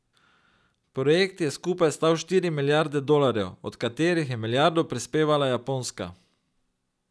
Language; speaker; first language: Slovenian; native; Slovenian